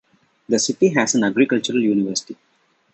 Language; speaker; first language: English; non-native, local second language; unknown